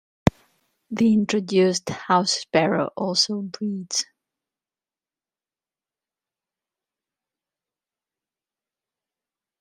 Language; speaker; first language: English; native; English